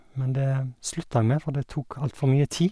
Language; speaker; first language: Norwegian; native; Norwegian